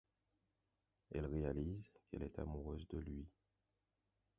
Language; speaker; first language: French; non-native, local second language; Haitian Creole